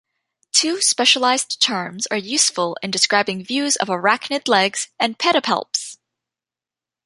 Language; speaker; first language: English; native; English